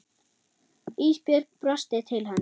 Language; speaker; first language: Icelandic; non-native, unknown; German